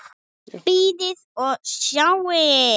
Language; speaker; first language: Icelandic; non-native, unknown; English